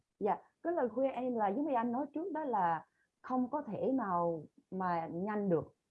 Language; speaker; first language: Vietnamese; early bilingual, other home language; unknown